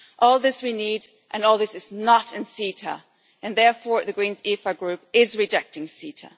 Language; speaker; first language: English; non-native, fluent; German